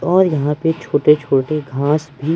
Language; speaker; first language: Hindi; native; Hindi